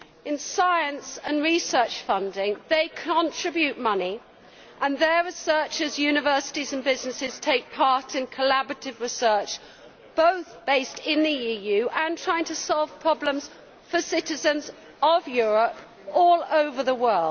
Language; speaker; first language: English; native; English